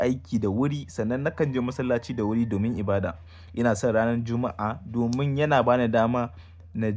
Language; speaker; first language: Hausa; native; Hausa